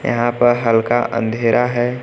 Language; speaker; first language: Hindi; native; Hindi